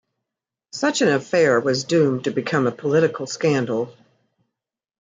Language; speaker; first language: English; native; English